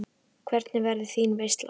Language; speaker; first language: Icelandic; native; Icelandic